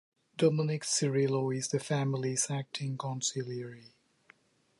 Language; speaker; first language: English; non-native, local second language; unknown